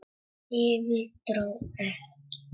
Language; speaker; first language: Icelandic; non-native, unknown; Czech